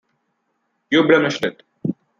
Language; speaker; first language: English; non-native, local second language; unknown